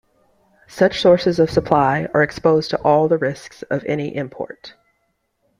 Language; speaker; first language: English; native; English